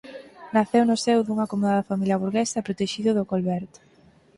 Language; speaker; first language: Galician; native; Galician